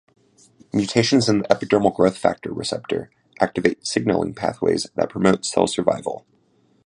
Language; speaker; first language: English; native; English